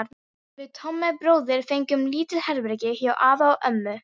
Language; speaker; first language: Icelandic; non-native, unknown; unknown